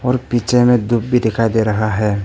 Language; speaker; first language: Hindi; early bilingual, other home language; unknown